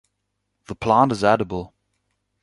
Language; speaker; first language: English; non-native, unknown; German